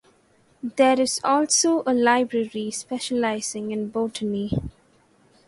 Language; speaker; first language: English; non-native, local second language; Malayalam